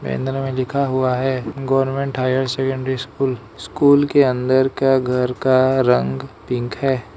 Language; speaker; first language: Hindi; non-native, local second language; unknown